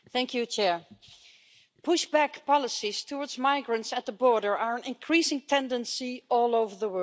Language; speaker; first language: English; non-native, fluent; Dutch